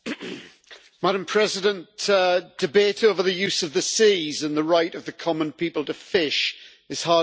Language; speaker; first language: English; native; English